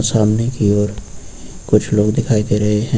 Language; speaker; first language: Hindi; native; Hindi